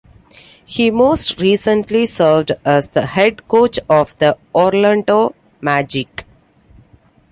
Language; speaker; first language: English; non-native, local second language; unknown